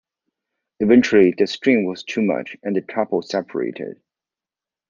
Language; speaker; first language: English; non-native, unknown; Chinese